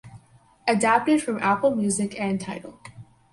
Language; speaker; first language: English; native; English